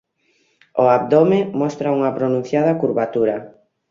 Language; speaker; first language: Galician; native; Galician